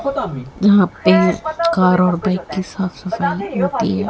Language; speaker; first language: Hindi; native; Hindi